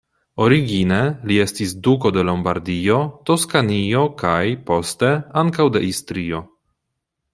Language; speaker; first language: Esperanto; non-native, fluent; Polish